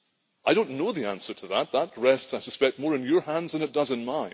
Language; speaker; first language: English; native; English